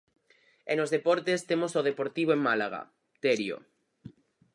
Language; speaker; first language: Galician; native; Galician